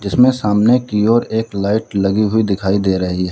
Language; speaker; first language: Hindi; native; Hindi